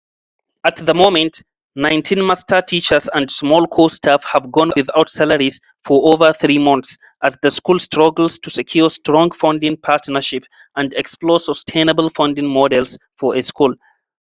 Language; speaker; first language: English; non-native, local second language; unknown